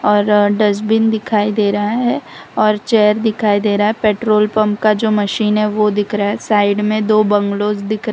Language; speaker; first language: Hindi; non-native, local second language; Gujarati